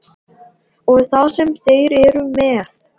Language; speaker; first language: Icelandic; non-native, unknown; Latvian